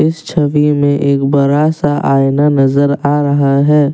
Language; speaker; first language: Hindi; non-native, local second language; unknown